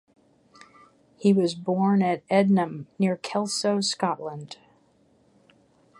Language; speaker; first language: English; native; English